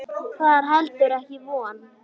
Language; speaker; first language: Icelandic; native; Icelandic